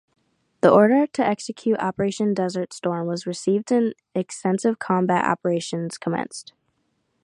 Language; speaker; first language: English; native; English